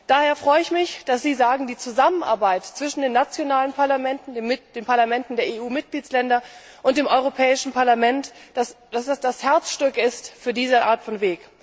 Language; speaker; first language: German; native; German